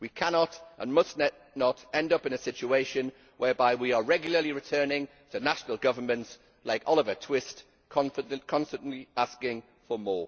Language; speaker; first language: English; native; English